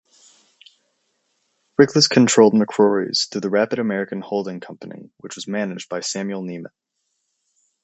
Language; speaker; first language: English; native; English